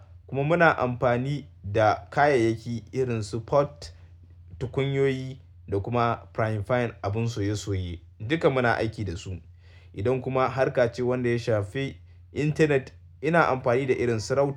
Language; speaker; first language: Hausa; native; Hausa